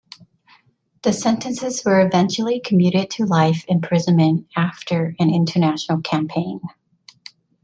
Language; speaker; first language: English; native; English